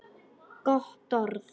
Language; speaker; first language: Icelandic; non-native, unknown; Polish